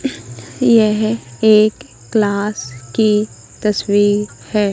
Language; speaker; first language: Hindi; native; Hindi